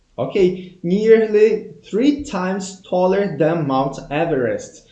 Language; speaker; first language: English; non-native, fluent; Portuguese